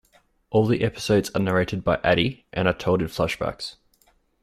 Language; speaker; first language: English; native; English